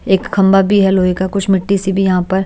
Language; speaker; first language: Hindi; native; Hindi